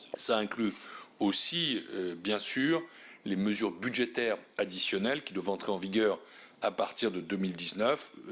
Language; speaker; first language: French; native; French